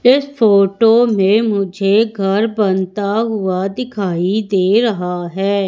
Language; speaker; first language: Hindi; native; Hindi